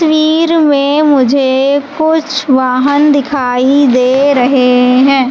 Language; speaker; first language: Hindi; native; Hindi